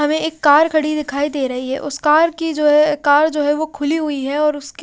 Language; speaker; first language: Hindi; native; Hindi